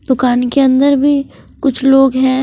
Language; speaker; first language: Hindi; non-native, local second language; Punjabi